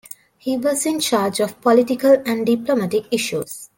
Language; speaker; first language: English; non-native, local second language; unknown